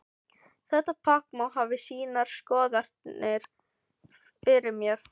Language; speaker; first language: Icelandic; non-native, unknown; Filipino